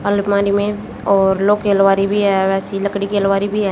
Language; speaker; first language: Hindi; native; Hindi